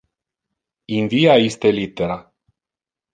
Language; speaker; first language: Interlingua; non-native, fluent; Italian